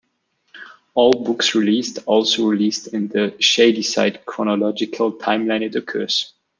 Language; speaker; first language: English; non-native, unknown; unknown